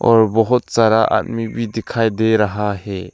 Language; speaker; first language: Hindi; non-native, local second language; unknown